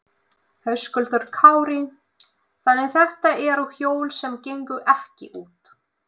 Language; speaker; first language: Icelandic; non-native, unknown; Russian